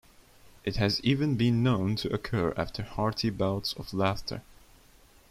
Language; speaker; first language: English; non-native, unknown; Turkish